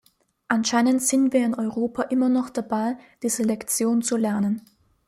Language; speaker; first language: German; native; German